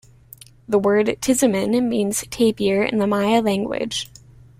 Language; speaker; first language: English; native; English